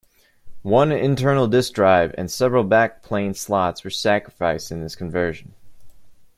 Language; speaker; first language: English; native; English